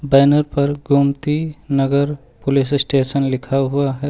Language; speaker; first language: Hindi; native; Hindi